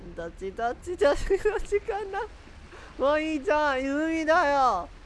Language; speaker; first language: Japanese; non-native, learner; English